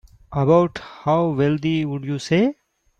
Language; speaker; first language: English; non-native, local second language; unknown